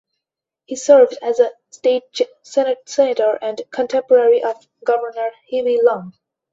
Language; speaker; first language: English; non-native, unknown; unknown